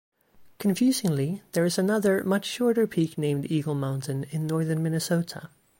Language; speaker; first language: English; native; English